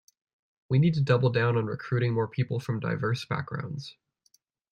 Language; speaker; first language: English; native; English